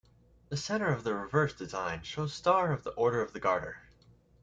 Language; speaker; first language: English; native; English